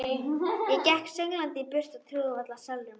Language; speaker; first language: Icelandic; native; Icelandic